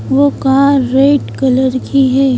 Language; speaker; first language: Hindi; native; Hindi